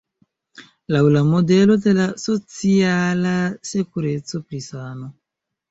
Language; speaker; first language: Esperanto; non-native, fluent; Chinese